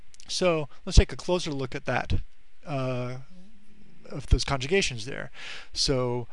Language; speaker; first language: English; native; English